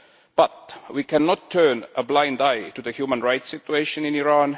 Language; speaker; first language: English; non-native, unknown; Estonian